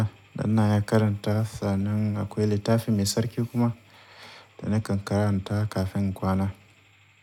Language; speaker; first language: Hausa; native; Hausa